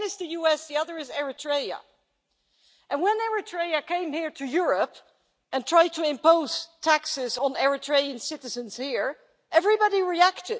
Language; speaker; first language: English; non-native, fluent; Dutch